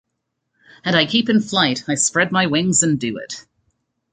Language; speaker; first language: English; native; English